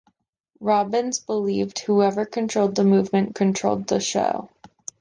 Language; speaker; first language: English; native; English